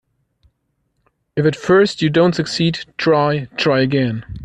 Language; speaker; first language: English; non-native, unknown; German